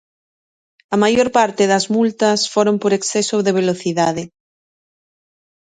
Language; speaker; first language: Galician; native; Galician